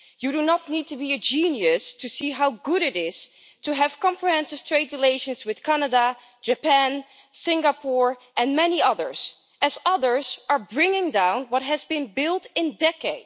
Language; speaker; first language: English; non-native, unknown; Dutch